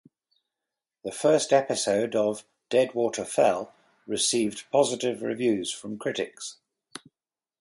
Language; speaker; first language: English; native; English